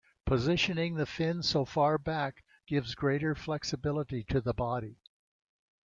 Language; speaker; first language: English; native; English